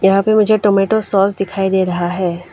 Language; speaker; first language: Hindi; non-native, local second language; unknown